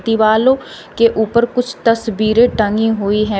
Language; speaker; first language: Hindi; native; Hindi